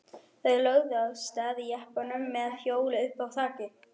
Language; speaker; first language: Icelandic; non-native, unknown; German